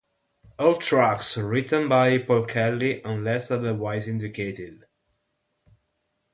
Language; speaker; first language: English; non-native, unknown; Italian